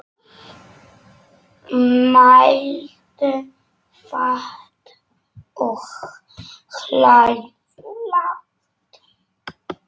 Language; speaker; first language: Icelandic; non-native, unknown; Polish